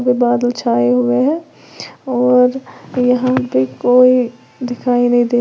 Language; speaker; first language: Hindi; native; Hindi